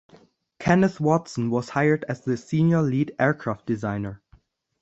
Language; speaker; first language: English; non-native, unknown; German